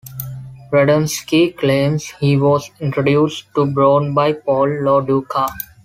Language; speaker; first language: English; non-native, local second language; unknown